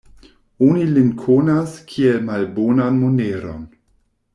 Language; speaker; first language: Esperanto; non-native, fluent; German